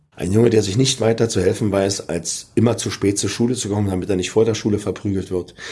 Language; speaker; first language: German; native; German